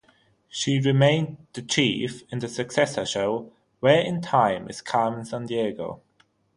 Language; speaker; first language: English; non-native, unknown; German